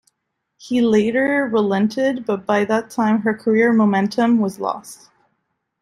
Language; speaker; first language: English; non-native, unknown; French